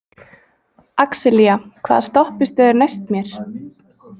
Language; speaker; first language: Icelandic; native; Icelandic